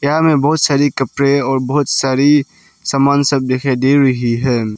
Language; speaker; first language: Hindi; non-native, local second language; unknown